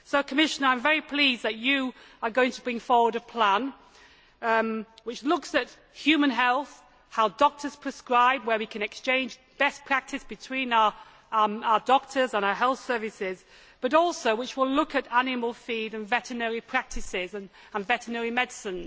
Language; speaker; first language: English; native; English